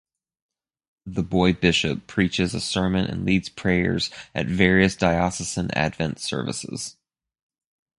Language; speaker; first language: English; native; English